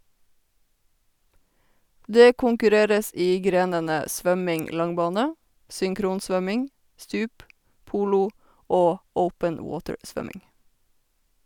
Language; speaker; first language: Norwegian; native; Norwegian